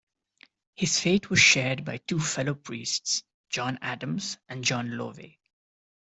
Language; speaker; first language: English; non-native, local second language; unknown